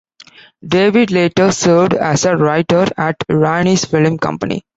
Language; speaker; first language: English; non-native, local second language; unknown